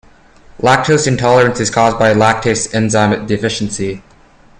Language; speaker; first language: English; native; English